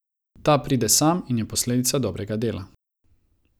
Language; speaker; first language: Slovenian; non-native, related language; Croatian